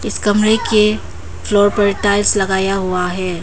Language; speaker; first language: Hindi; non-native, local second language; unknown